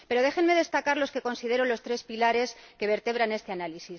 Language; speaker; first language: Spanish; native; Spanish